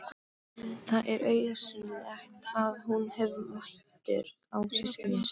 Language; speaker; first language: Icelandic; non-native, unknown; Polish